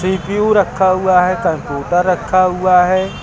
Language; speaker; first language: Hindi; native; Hindi